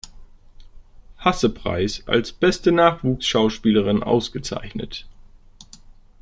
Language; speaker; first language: German; native; German